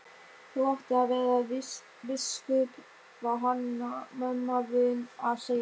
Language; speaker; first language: Icelandic; non-native, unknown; German